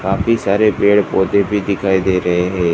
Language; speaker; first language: Hindi; non-native, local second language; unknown